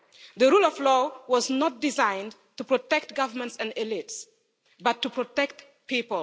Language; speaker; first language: English; non-native, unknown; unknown